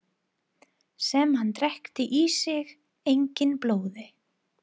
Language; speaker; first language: Icelandic; non-native, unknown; English